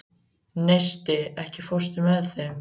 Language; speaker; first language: Icelandic; native; Icelandic